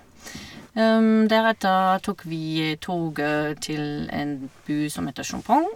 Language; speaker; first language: Norwegian; non-native, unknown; German